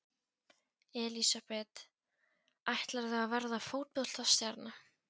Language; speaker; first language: Icelandic; non-native, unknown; Polish